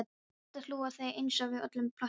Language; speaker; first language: Icelandic; non-native, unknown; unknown